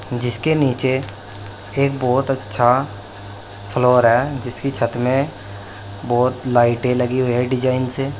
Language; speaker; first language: Hindi; native; Hindi